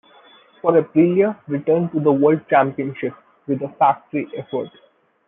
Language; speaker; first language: English; non-native, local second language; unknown